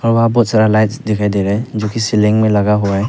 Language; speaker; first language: Hindi; non-native, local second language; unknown